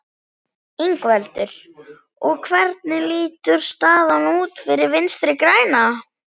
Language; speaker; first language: Icelandic; native; Icelandic